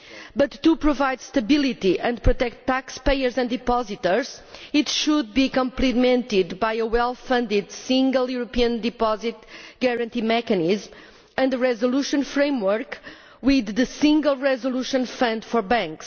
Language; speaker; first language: English; non-native, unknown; Portuguese